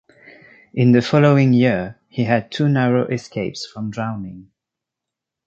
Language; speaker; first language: English; non-native, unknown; French